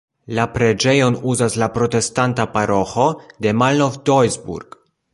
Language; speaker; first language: Esperanto; non-native, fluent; Polish